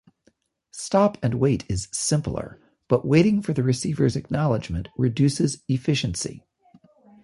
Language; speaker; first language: English; native; English